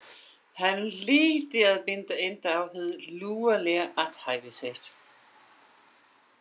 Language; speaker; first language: Icelandic; non-native, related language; Danish